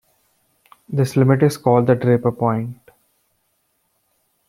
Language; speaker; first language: English; non-native, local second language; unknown